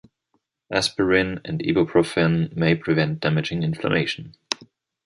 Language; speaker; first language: English; non-native, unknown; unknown